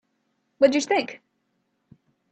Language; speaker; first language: English; native; English